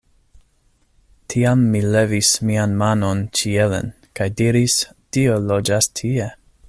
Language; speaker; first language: Esperanto; non-native, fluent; English